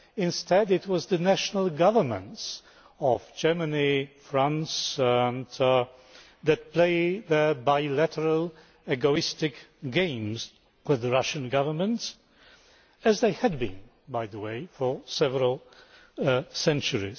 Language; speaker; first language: English; non-native, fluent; Polish